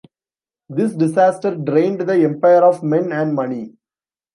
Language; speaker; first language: English; non-native, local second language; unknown